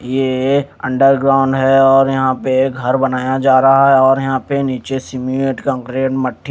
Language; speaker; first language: Hindi; non-native, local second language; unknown